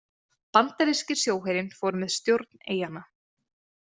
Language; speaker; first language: Icelandic; native; Icelandic